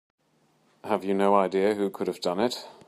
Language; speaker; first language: English; native; English